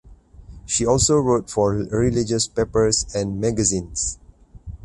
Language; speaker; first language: English; non-native, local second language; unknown